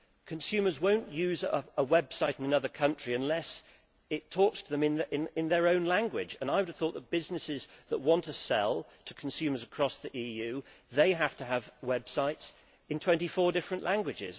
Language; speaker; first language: English; native; English